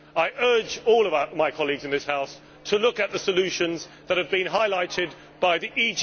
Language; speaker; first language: English; native; English